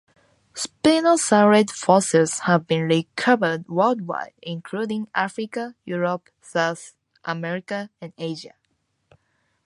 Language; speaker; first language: English; non-native, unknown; Japanese